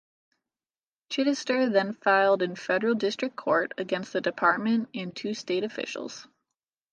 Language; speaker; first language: English; native; English